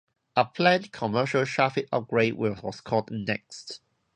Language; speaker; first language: English; non-native, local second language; Cantonese